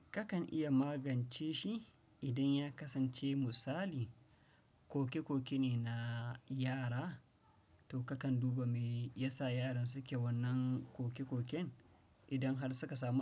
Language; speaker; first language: Hausa; non-native, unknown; Fula